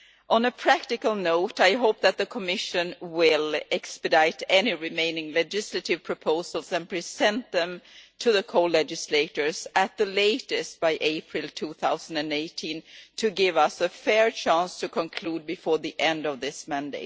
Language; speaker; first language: English; non-native, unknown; Swedish